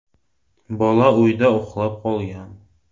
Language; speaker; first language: Uzbek; non-native, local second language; Russian